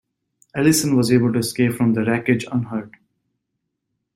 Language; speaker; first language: English; native; English